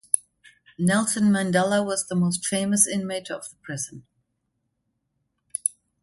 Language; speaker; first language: English; non-native, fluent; German